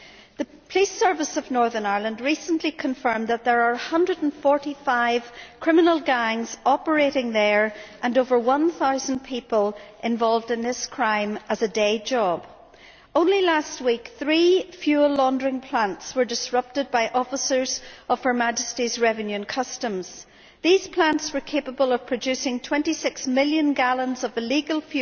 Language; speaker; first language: English; native; English